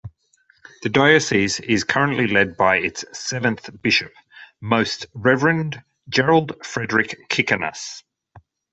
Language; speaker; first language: English; native; English